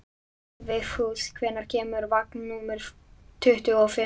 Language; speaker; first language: Icelandic; native; Icelandic